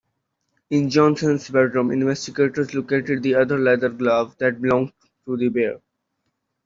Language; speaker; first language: English; non-native, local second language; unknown